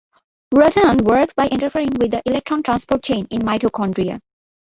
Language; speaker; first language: English; non-native, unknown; Bangla